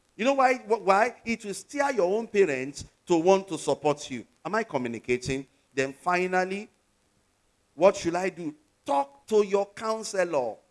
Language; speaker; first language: English; non-native, local second language; Yoruba